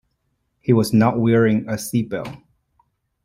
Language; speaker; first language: English; non-native, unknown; Chinese